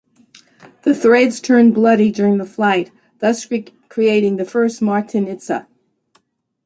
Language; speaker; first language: English; native; English